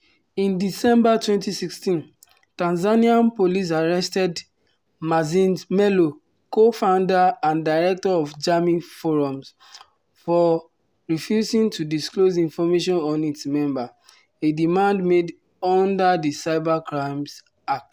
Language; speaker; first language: English; non-native, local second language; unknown